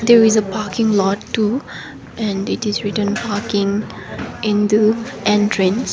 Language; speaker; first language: English; non-native, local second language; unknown